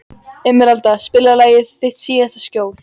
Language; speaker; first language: Icelandic; native; Icelandic